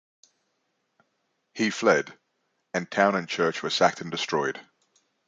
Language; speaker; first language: English; native; English